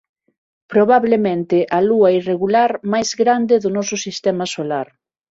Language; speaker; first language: Galician; non-native, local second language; Spanish